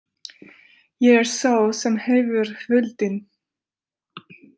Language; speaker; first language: Icelandic; non-native, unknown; French